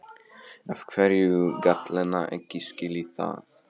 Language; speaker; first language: Icelandic; non-native, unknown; Polish